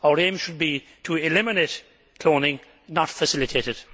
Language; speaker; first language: English; native; English